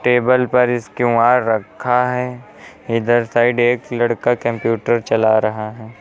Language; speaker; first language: Hindi; native; Hindi